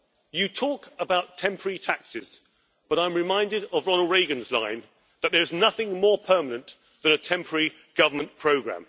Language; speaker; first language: English; native; English